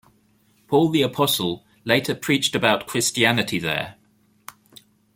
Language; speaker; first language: English; native; English